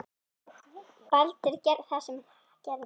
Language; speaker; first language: Icelandic; native; Icelandic